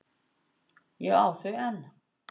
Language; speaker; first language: Icelandic; native; Icelandic